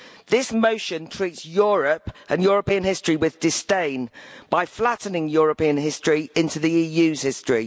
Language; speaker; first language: English; native; English